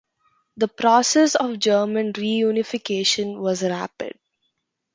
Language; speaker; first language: English; non-native, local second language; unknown